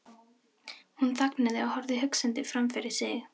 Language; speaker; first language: Icelandic; non-native, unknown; Filipino